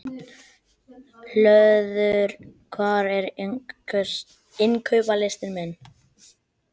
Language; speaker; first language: Icelandic; non-native, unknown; Catalan